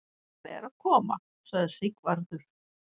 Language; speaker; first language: Icelandic; non-native, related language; Danish